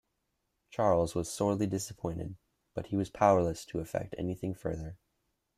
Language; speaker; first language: English; native; English